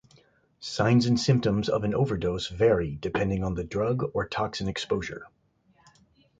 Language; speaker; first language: English; native; English